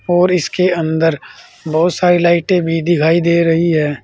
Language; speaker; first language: Hindi; native; Hindi